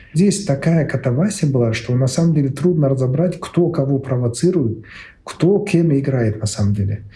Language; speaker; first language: Russian; native; Russian